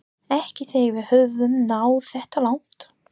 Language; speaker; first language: Icelandic; non-native, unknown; English